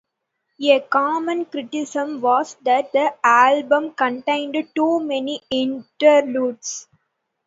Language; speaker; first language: English; non-native, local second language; Tamil